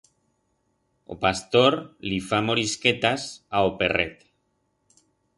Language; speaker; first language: Aragonese; non-native, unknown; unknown